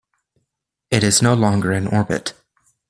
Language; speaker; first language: English; native; English